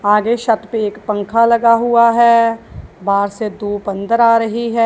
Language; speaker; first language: Hindi; non-native, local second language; Punjabi